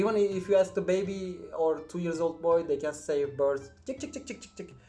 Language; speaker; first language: English; non-native, fluent; Turkish